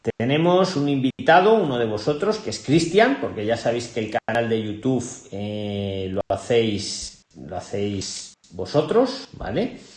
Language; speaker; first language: Spanish; native; Spanish